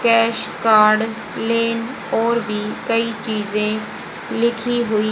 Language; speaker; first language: Hindi; native; Hindi